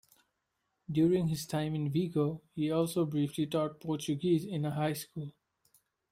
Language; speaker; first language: English; non-native, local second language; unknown